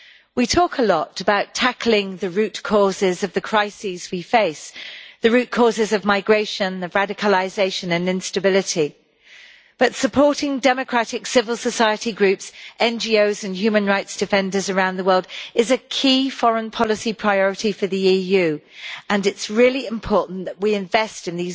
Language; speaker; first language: English; native; English